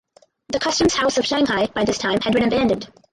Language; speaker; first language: English; native; English